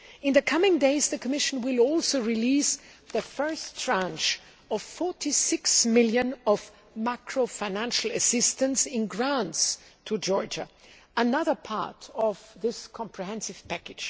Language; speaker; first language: English; non-native, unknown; German